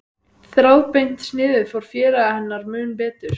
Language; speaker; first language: Icelandic; native; Icelandic